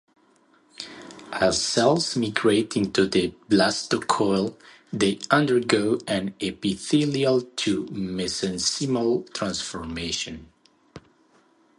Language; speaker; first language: English; native; English